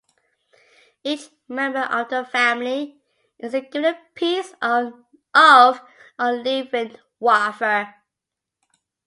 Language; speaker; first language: English; native; English